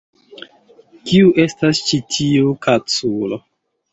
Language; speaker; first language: Esperanto; non-native, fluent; Chinese